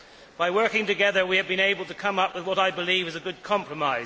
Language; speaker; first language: English; native; English